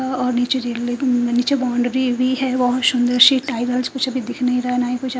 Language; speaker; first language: Hindi; non-native, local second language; Punjabi